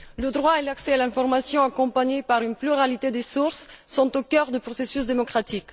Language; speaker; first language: French; non-native, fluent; Bulgarian